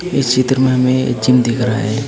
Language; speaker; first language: Hindi; native; Hindi